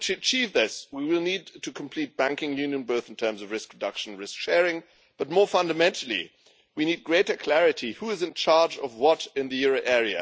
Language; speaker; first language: English; non-native, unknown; German